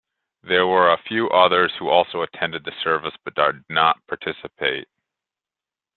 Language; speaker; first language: English; native; English